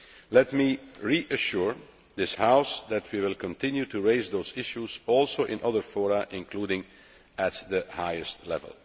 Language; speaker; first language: English; non-native, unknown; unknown